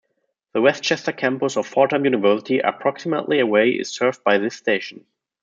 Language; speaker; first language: English; non-native, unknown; German